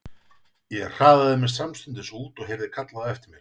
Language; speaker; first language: Icelandic; native; Icelandic